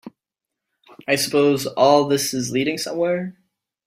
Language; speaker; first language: English; native; English